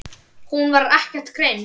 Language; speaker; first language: Icelandic; native; Icelandic